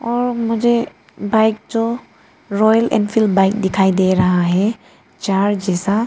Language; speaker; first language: Hindi; non-native, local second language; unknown